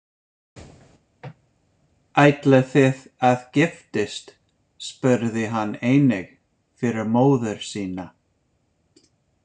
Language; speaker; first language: Icelandic; non-native, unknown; English